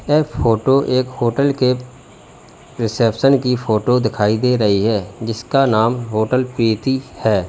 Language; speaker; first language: Hindi; native; Hindi